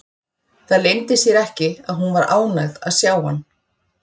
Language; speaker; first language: Icelandic; native; Icelandic